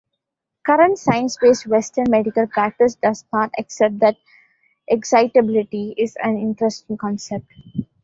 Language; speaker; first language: English; non-native, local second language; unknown